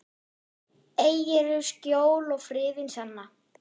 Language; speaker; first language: Icelandic; non-native, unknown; German